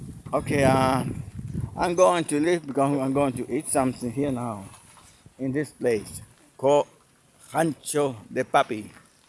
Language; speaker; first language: English; non-native, fluent; Spanish